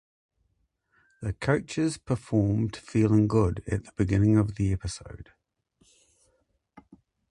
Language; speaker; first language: English; native; English